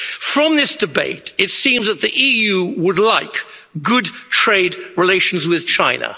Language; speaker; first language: English; native; English